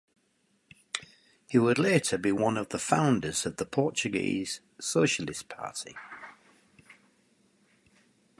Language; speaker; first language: English; native; English